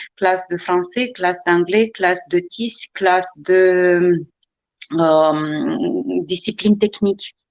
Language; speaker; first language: French; non-native, fluent; Romanian